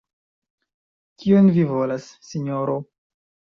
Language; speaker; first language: Esperanto; non-native, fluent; Chinese